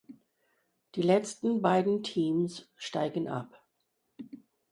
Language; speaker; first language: German; non-native, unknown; English